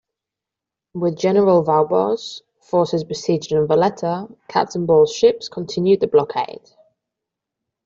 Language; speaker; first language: English; non-native, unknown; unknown